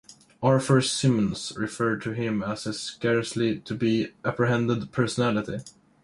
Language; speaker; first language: English; non-native, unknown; Swedish